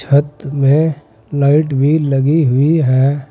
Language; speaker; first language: Hindi; native; Hindi